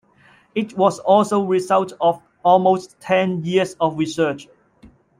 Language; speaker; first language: English; non-native, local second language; Cantonese